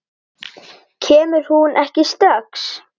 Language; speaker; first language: Icelandic; native; Icelandic